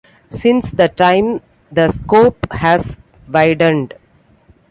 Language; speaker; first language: English; non-native, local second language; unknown